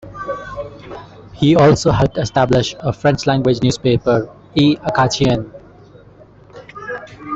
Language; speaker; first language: English; non-native, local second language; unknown